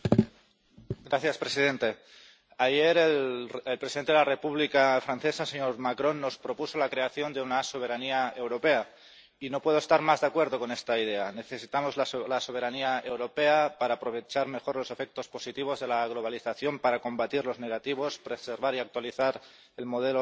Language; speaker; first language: Spanish; non-native, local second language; Catalan